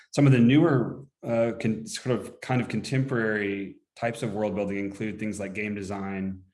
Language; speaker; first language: English; native; English